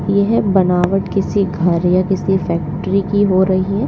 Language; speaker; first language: Hindi; native; Hindi